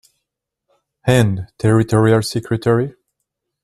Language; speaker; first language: English; non-native, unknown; French